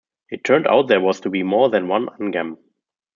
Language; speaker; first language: English; non-native, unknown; German